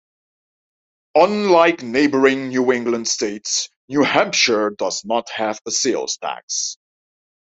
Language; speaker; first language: English; non-native, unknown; Dutch